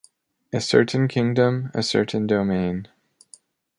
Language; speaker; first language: English; native; English